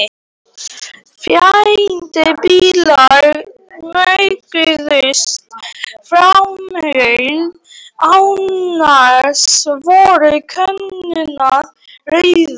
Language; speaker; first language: Icelandic; non-native, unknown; Polish